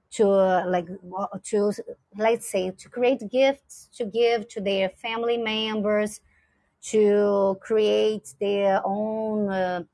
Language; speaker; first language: English; non-native, fluent; Portuguese